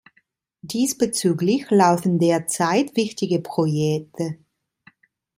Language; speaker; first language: German; non-native, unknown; Italian